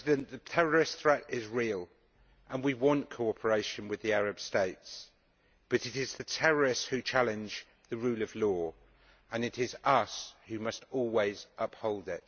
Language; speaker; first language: English; native; English